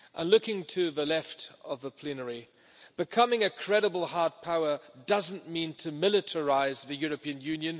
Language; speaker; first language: English; non-native, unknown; German